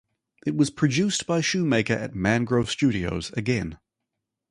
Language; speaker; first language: English; native; English